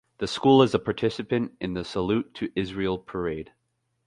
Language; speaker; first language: English; native; English